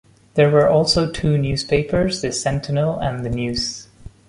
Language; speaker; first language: English; non-native, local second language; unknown